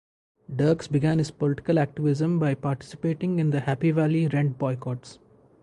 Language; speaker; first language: English; non-native, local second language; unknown